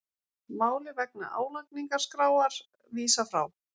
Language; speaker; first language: Icelandic; native; Icelandic